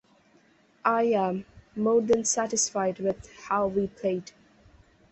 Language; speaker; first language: English; non-native, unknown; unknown